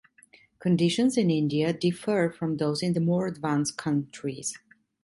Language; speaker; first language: English; non-native, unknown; Italian